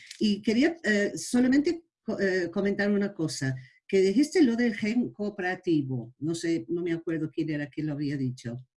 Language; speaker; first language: Spanish; non-native, fluent; English